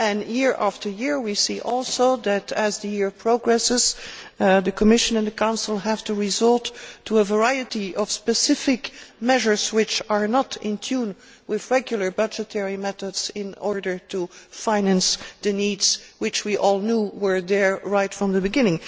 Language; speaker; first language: English; non-native, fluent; Dutch